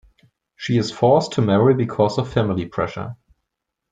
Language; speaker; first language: English; non-native, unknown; German